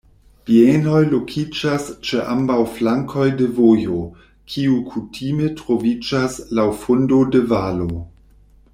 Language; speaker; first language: Esperanto; non-native, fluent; German